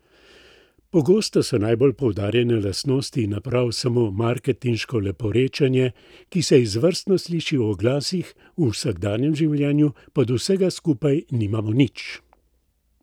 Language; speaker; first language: Slovenian; native; Slovenian